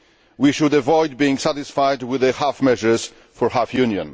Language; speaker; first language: English; non-native, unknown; Polish